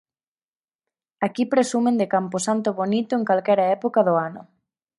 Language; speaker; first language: Galician; native; Galician